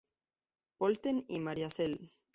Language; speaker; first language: Spanish; native; Spanish